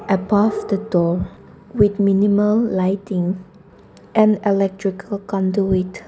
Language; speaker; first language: English; non-native, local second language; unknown